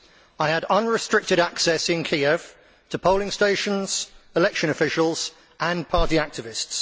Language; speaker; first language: English; native; English